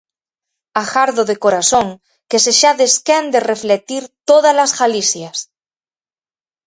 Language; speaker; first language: Galician; native; Galician